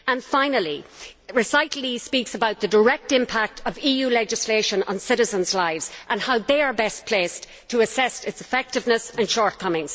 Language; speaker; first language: English; native; English